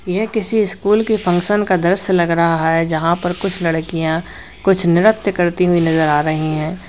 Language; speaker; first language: Hindi; native; Hindi